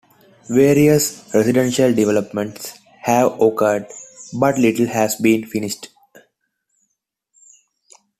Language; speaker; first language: English; non-native, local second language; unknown